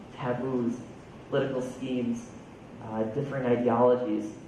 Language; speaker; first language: English; native; English